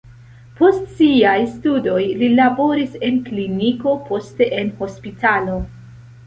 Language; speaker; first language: Esperanto; non-native, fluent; Central Kurdish